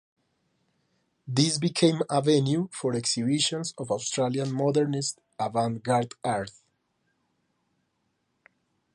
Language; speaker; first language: English; native; English